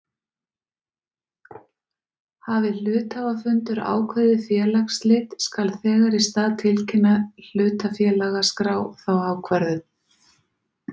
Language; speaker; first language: Icelandic; native; Icelandic